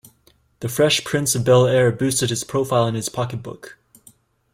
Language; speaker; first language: English; native; English